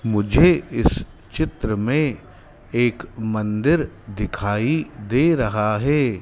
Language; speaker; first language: Hindi; native; Hindi